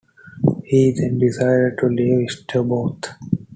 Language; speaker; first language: English; non-native, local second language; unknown